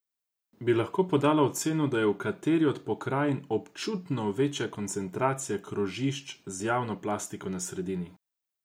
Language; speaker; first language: Slovenian; non-native, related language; Croatian